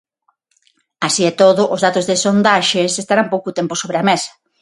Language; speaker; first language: Galician; non-native, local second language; Spanish